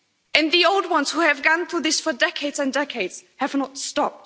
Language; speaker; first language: English; non-native, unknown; German